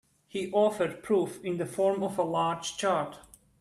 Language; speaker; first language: English; native; English